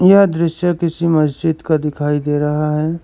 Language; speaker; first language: Hindi; non-native, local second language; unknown